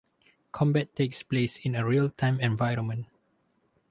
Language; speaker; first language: English; non-native, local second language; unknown